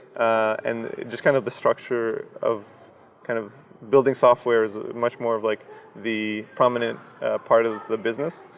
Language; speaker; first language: English; early bilingual, other home language; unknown